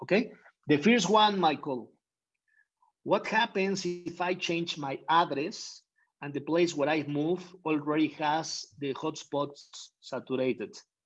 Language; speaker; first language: English; non-native, fluent; Spanish